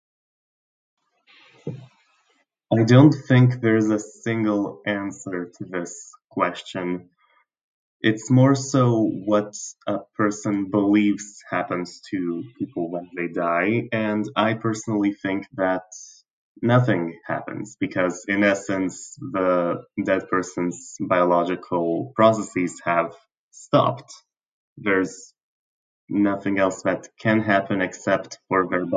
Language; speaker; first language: English; non-native, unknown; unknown